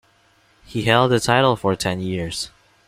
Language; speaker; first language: English; non-native, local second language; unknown